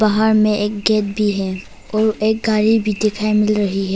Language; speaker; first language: Hindi; non-native, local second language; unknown